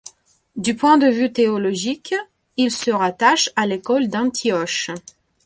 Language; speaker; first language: French; non-native, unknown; Belarusian